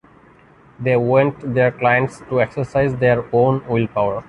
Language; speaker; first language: English; non-native, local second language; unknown